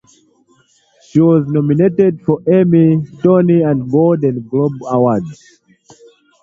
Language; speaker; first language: English; native; English